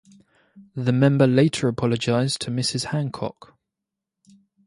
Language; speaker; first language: English; native; English